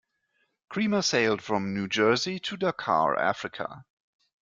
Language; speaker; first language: English; non-native, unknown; German